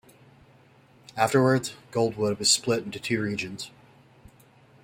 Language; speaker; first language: English; native; English